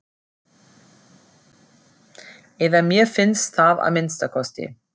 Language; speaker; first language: Icelandic; non-native, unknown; German